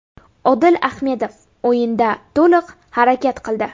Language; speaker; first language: Uzbek; native; Uzbek